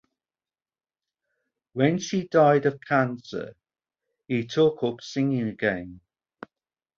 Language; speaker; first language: English; native; English